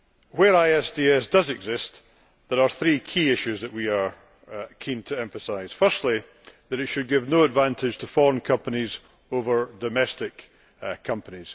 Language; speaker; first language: English; native; English